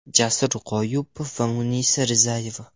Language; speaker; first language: Uzbek; non-native, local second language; Russian